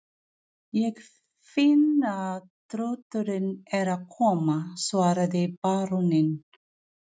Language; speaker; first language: Icelandic; non-native, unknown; Filipino